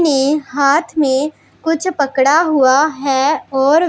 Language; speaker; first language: Hindi; non-native, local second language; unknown